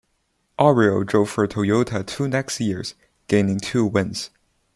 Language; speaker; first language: English; non-native, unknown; Chinese